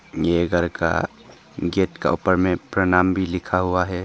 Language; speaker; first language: Hindi; non-native, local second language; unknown